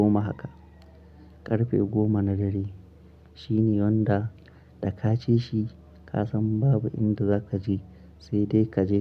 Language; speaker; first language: Hausa; non-native, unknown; Akan